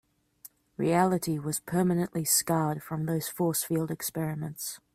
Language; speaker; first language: English; native; English